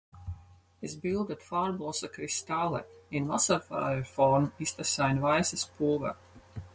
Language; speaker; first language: German; non-native, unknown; Latvian